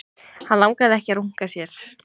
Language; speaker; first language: Icelandic; native; Icelandic